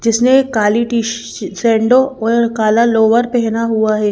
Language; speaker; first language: Hindi; native; Hindi